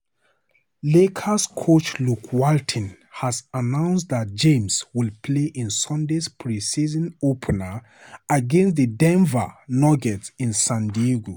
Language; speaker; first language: English; non-native, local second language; Hausa